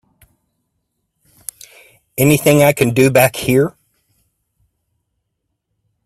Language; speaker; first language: English; native; English